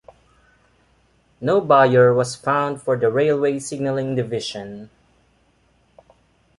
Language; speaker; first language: English; non-native, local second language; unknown